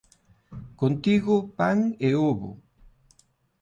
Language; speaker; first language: Galician; non-native, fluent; Spanish